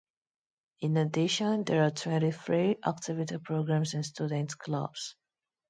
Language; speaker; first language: English; non-native, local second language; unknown